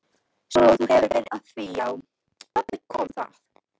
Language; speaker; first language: Icelandic; non-native, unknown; Polish